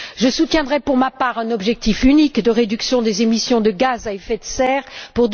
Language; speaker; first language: French; native; French